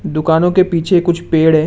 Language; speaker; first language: Hindi; non-native, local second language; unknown